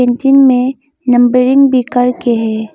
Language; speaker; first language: Hindi; non-native, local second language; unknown